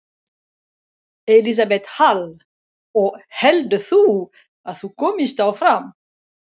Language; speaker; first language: Icelandic; non-native, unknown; French